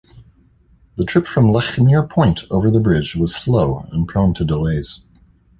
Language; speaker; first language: English; native; English